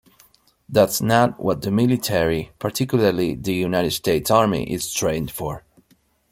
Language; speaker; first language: English; non-native, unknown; Spanish